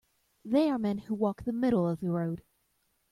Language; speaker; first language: English; native; English